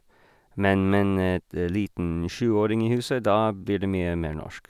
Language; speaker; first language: Norwegian; non-native, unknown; English